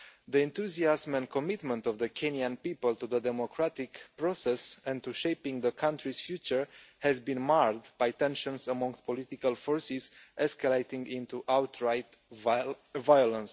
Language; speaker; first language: English; non-native, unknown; Romanian